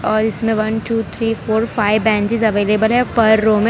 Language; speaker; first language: Hindi; non-native, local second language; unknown